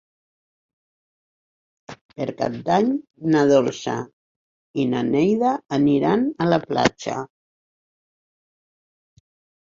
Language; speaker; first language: Catalan; non-native, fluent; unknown